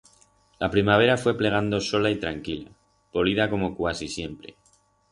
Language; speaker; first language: Aragonese; non-native, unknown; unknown